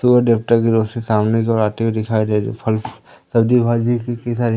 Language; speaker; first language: Hindi; native; Hindi